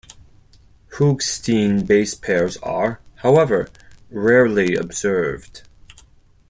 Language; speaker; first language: English; non-native, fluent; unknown